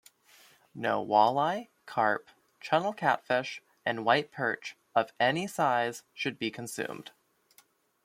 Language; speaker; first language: English; native; English